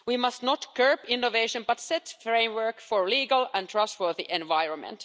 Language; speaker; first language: English; non-native, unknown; Finnish